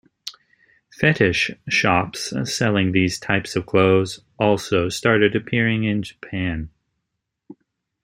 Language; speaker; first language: English; native; English